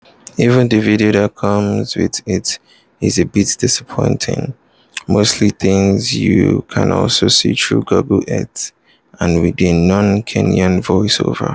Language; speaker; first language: English; non-native, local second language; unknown